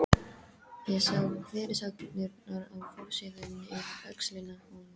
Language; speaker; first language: Icelandic; non-native, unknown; English